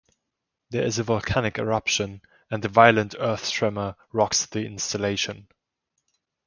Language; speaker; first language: English; non-native, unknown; German